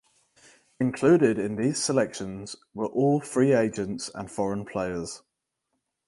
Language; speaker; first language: English; native; English